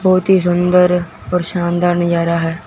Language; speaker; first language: Hindi; non-native, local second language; Punjabi